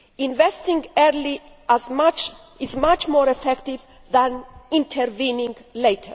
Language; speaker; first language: English; non-native, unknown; Greek